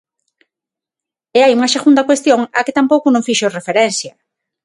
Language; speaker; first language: Galician; non-native, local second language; Spanish